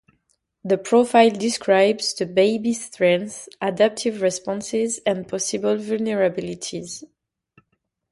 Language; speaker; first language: English; native; English